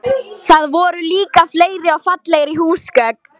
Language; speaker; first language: Icelandic; non-native, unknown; Lithuanian